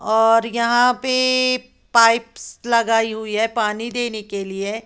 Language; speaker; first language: Hindi; native; Hindi